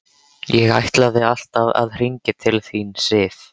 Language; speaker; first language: Icelandic; native; Icelandic